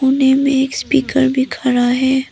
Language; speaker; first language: Hindi; non-native, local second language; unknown